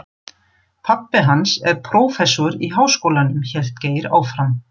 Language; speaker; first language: Icelandic; non-native, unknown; German